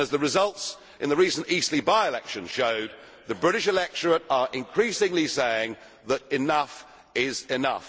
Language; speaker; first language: English; native; English